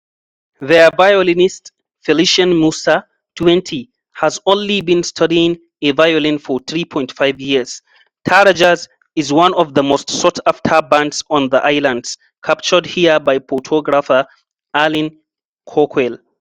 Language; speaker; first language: English; non-native, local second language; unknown